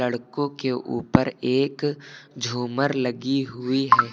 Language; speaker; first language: Hindi; native; Hindi